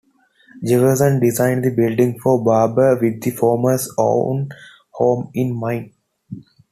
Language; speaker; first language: English; non-native, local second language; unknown